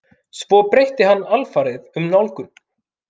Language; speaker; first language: Icelandic; non-native, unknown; Finnish